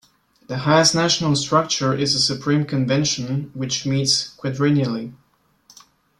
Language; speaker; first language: English; non-native, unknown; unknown